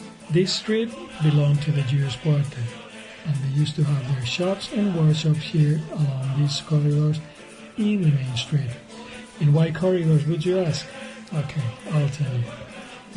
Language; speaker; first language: English; non-native, learner; Spanish